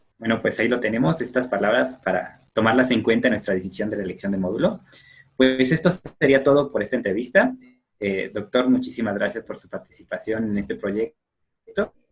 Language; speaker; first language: Spanish; native; Spanish